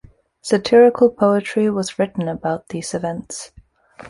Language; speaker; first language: English; native; English